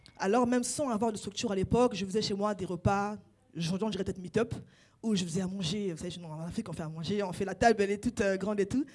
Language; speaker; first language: French; non-native, local second language; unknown